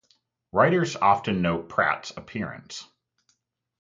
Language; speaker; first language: English; native; English